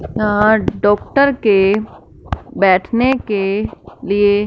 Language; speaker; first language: Hindi; non-native, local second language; Punjabi